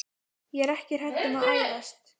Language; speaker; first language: Icelandic; native; Icelandic